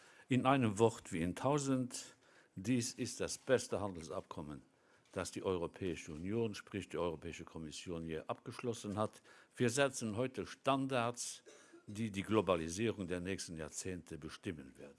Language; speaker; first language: German; non-native, local second language; Luxembourgish